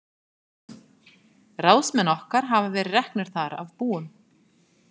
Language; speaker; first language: Icelandic; native; Icelandic